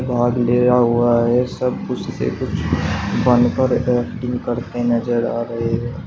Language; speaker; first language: Hindi; native; Hindi